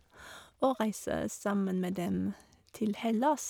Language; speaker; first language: Norwegian; non-native, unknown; German